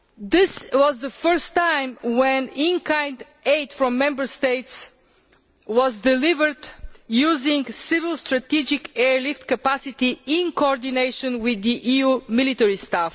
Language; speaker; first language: English; non-native, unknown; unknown